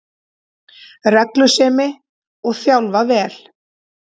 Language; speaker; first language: Icelandic; native; Icelandic